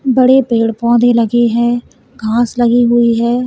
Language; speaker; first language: Hindi; native; Hindi